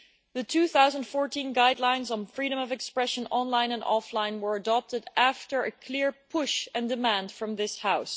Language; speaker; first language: English; non-native, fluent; Dutch